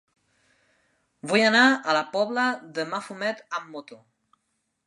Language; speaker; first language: Catalan; non-native, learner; Spanish